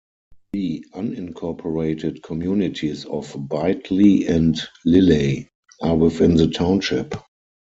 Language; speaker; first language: English; non-native, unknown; German